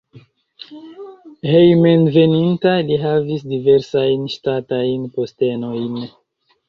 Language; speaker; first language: Esperanto; non-native, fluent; Chinese